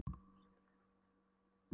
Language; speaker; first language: Icelandic; non-native, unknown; Polish